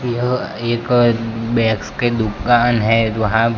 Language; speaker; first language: Hindi; non-native, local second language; Gujarati